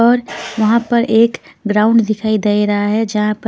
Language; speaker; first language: Hindi; non-native, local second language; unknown